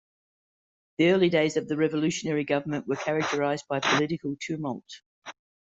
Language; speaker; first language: English; native; English